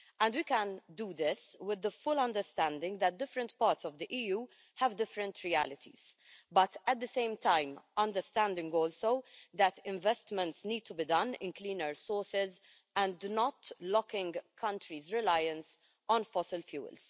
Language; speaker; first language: English; non-native, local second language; Maltese